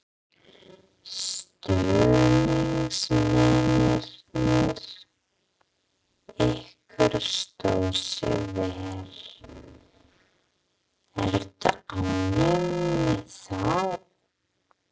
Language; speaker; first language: Icelandic; non-native, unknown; English